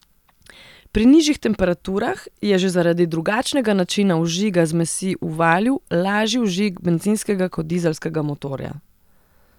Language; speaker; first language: Slovenian; non-native, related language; Serbian